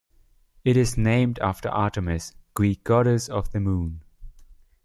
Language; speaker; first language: English; non-native, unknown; German